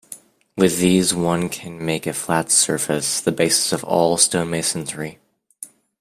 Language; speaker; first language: English; native; English